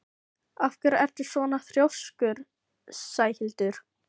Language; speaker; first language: Icelandic; non-native, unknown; Filipino